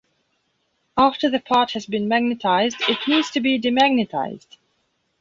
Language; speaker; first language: English; non-native, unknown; Belarusian